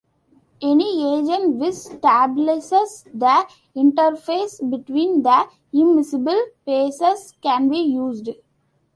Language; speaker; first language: English; non-native, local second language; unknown